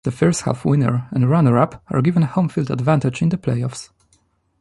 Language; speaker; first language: English; non-native, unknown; Polish